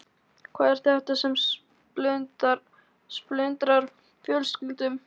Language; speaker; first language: Icelandic; non-native, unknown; Polish